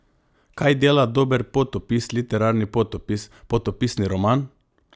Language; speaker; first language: Slovenian; non-native, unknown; Macedonian